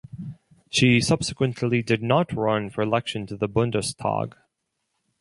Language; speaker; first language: English; non-native, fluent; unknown